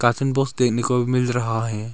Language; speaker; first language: Hindi; early bilingual, other home language; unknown